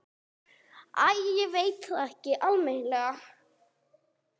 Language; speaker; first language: Icelandic; non-native, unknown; English